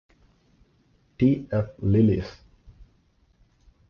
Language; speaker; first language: English; non-native, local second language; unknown